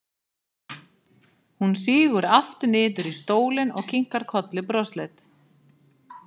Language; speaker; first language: Icelandic; native; Icelandic